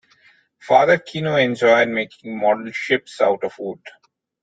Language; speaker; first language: English; non-native, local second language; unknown